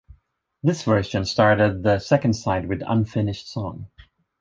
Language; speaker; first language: English; non-native, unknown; Swedish